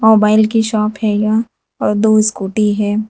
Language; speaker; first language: Hindi; non-native, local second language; Gujarati